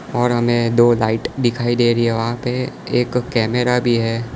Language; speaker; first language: Hindi; non-native, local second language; Gujarati